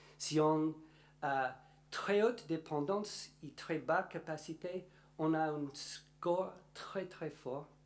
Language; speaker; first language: French; non-native, learner; English